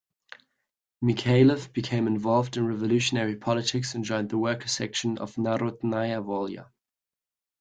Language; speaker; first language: English; non-native, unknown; German